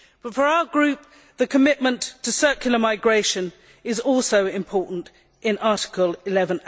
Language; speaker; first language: English; native; English